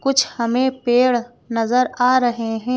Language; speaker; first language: Hindi; native; Hindi